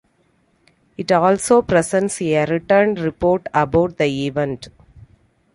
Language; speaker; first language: English; non-native, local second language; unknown